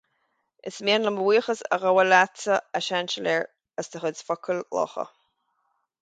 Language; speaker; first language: Irish; native; Irish